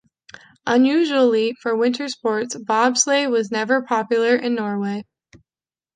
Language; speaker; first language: English; native; English